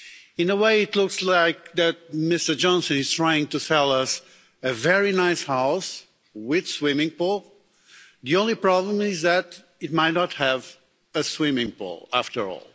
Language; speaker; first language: English; non-native, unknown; Portuguese